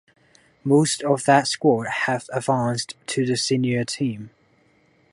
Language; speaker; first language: English; non-native, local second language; Cantonese